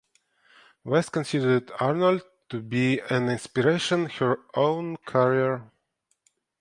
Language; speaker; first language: English; non-native, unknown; Ukrainian